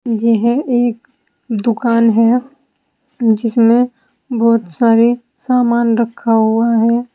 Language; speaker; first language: Hindi; native; Hindi